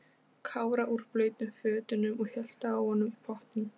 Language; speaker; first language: Icelandic; non-native, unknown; Polish